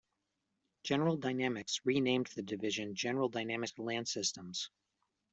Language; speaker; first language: English; native; English